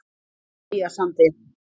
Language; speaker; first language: Icelandic; native; Icelandic